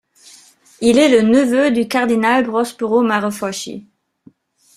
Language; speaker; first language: French; non-native, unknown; German